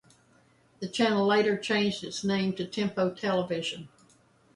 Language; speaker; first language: English; native; English